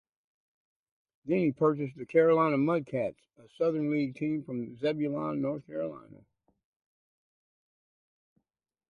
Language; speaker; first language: English; native; English